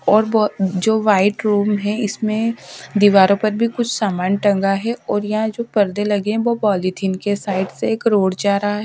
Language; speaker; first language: Hindi; native; Hindi